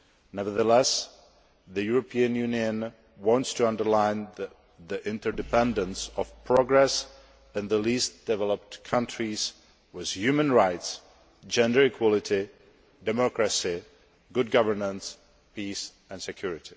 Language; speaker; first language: English; non-native, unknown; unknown